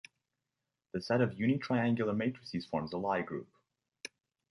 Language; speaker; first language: English; native; English